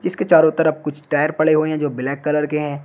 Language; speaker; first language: Hindi; native; Hindi